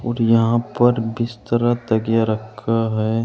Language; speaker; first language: Hindi; native; Hindi